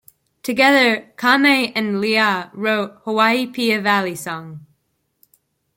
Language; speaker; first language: English; native; English